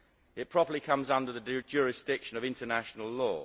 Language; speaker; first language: English; native; English